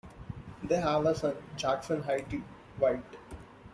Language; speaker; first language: English; non-native, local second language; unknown